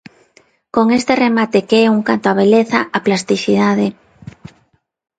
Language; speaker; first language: Galician; non-native, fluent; Spanish